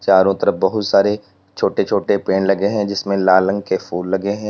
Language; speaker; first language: Hindi; native; Hindi